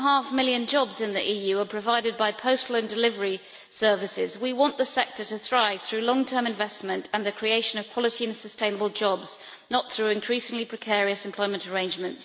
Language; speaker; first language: English; native; English